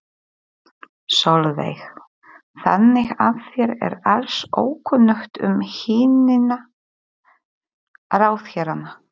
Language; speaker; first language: Icelandic; non-native, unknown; Polish